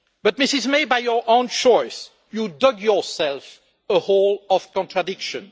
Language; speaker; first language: English; non-native, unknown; French